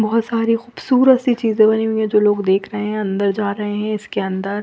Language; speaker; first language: Hindi; non-native, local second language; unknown